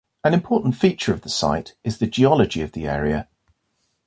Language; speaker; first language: English; native; English